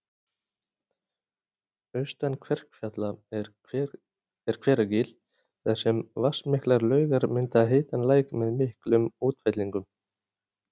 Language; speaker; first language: Icelandic; native; Icelandic